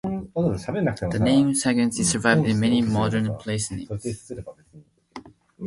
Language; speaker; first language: English; non-native, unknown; Japanese